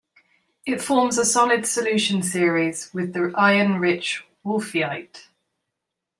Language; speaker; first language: English; native; English